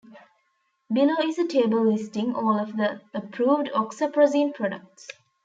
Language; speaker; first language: English; non-native, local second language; Tamil